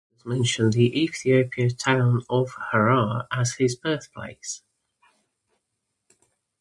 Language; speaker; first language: English; native; English